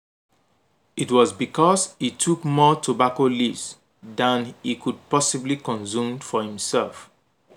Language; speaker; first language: English; non-native, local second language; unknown